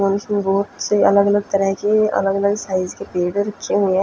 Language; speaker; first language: Hindi; non-native, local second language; Punjabi